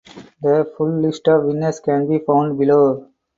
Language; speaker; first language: English; non-native, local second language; Tamil